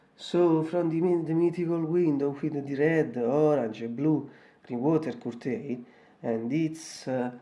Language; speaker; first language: English; non-native, learner; Italian